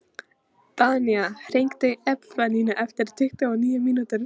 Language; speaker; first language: Icelandic; non-native, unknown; Polish